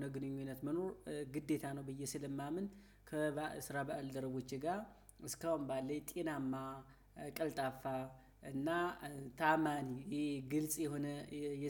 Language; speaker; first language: Amharic; native; Amharic